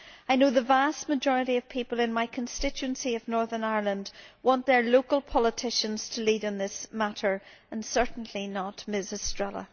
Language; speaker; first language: English; native; English